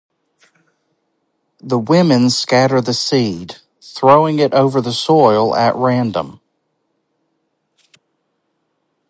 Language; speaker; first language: English; native; English